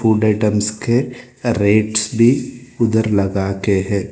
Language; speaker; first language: Hindi; non-native, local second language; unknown